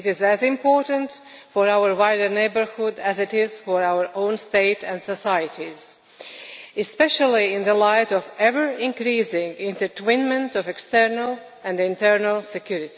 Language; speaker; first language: English; non-native, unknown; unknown